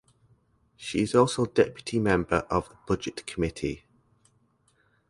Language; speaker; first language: English; native; English